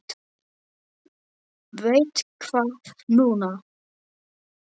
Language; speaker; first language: Icelandic; non-native, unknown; Polish